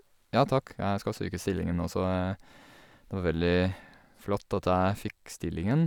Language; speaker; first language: Norwegian; non-native, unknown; English